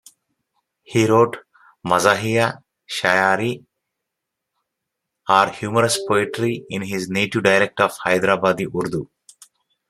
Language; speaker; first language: English; native; English